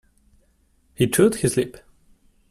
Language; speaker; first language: English; non-native, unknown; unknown